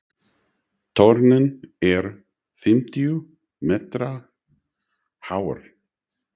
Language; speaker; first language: Icelandic; non-native, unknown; English